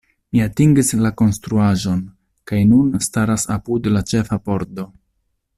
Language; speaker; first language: Esperanto; non-native, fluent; Italian